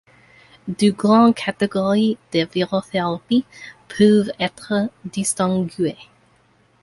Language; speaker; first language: French; non-native, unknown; English